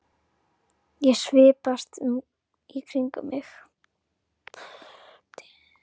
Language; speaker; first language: Icelandic; native; Icelandic